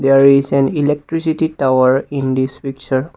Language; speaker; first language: English; non-native, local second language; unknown